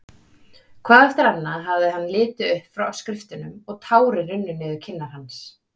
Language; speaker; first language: Icelandic; native; Icelandic